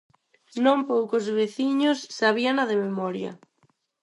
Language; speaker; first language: Galician; non-native, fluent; Spanish